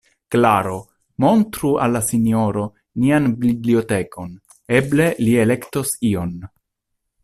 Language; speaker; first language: Esperanto; non-native, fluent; Italian